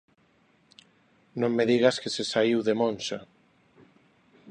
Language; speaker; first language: Galician; non-native, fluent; Spanish